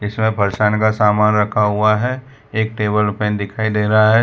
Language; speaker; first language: Hindi; non-native, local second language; Gujarati